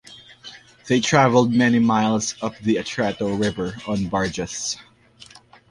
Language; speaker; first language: English; non-native, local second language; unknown